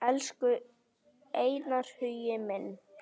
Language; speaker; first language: Icelandic; native; Icelandic